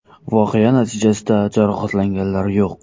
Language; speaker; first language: Uzbek; non-native, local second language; Kara-Kalpak